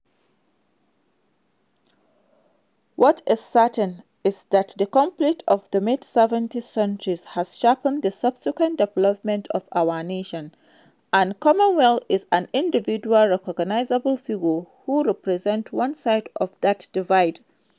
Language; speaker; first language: English; non-native, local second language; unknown